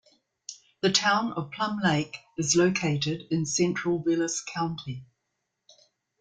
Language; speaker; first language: English; native; English